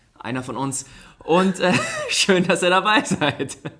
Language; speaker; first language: German; native; German